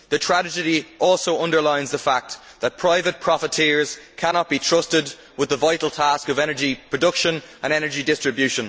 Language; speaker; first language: English; native; English